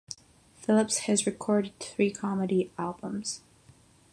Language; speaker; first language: English; non-native, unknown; Catalan